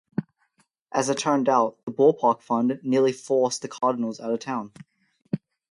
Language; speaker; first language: English; native; English